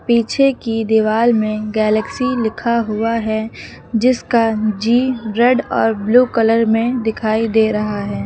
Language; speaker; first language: Hindi; native; Hindi